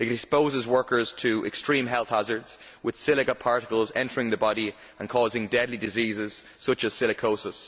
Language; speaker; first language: English; native; English